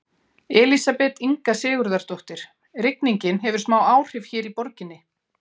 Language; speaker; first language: Icelandic; native; Icelandic